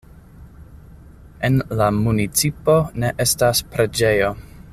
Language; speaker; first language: Esperanto; non-native, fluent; English